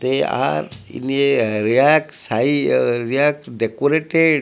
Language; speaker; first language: English; non-native, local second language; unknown